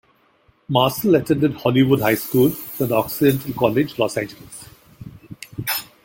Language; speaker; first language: English; non-native, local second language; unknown